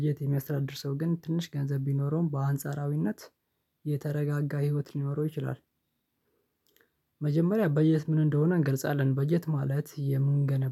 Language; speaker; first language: Amharic; non-native, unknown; Oromo